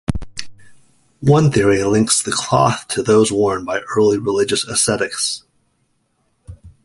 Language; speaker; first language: English; native; English